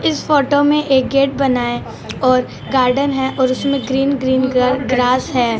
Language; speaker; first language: Hindi; non-native, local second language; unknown